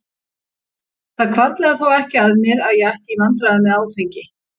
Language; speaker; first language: Icelandic; native; Icelandic